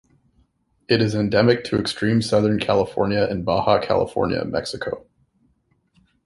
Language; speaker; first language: English; native; English